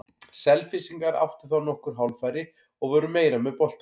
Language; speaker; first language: Icelandic; native; Icelandic